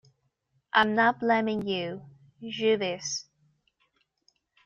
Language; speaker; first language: English; non-native, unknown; Chinese